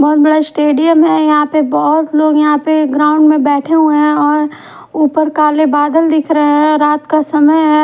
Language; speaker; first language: Hindi; non-native, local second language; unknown